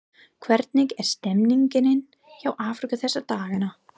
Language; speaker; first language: Icelandic; non-native, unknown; English